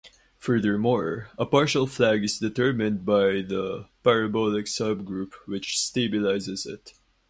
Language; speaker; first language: English; non-native, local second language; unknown